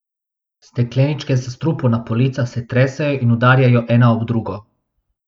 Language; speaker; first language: Slovenian; non-native, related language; Bosnian